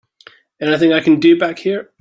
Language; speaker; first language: English; native; English